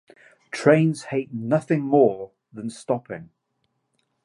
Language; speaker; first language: English; native; English